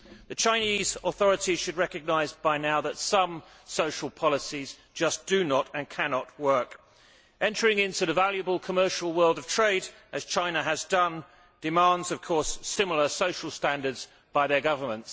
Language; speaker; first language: English; native; English